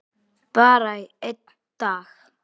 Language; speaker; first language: Icelandic; native; Icelandic